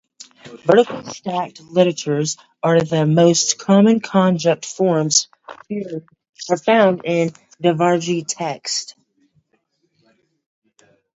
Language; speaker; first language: English; native; English